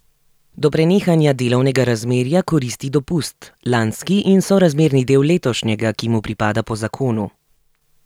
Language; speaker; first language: Slovenian; native; Slovenian